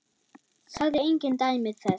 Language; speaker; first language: Icelandic; non-native, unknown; German